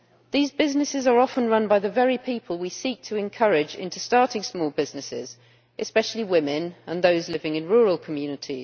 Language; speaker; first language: English; native; English